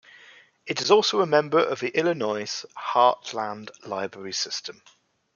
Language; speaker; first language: English; native; English